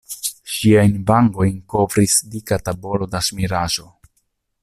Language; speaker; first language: Esperanto; non-native, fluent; Italian